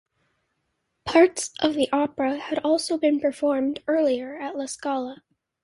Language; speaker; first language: English; native; English